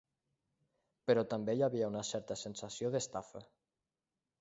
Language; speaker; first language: Catalan; native; Catalan